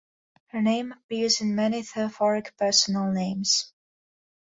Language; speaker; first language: English; non-native, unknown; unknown